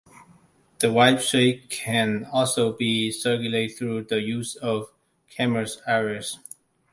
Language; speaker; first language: English; non-native, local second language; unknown